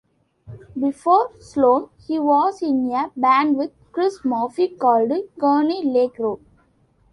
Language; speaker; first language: English; non-native, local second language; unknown